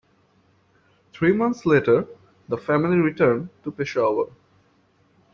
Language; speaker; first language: English; non-native, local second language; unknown